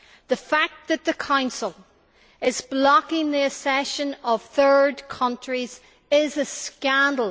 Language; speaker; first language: English; native; English